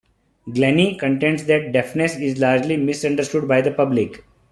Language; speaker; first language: English; non-native, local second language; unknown